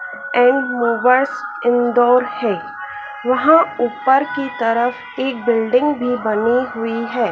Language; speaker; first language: Hindi; native; Hindi